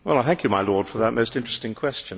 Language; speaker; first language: English; native; English